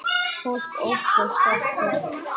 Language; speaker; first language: Icelandic; native; Icelandic